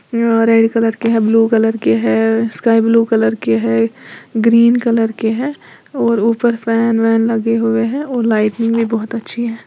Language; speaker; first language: Hindi; native; Hindi